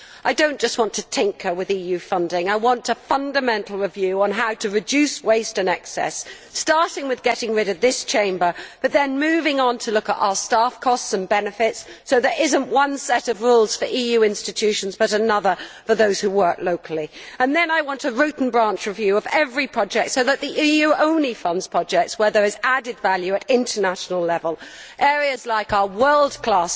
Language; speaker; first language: English; native; English